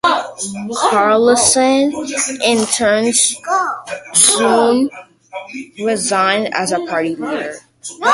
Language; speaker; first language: English; native; English